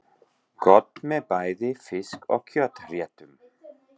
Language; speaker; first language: Icelandic; non-native, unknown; German